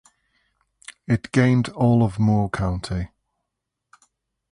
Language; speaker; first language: English; native; English